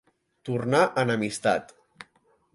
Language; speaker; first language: Catalan; native; Catalan